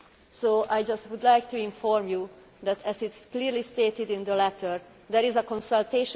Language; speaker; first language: English; non-native, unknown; Hungarian